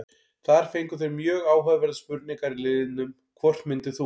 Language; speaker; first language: Icelandic; native; Icelandic